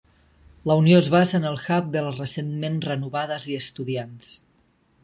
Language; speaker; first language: Catalan; native; Catalan